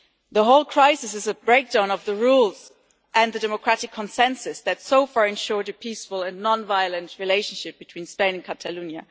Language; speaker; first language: English; non-native, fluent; German